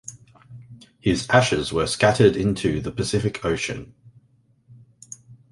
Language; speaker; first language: English; native; English